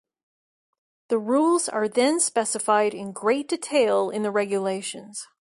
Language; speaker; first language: English; native; English